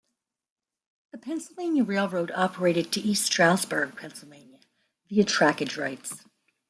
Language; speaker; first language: English; native; English